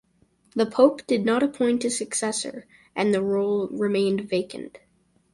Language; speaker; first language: English; native; English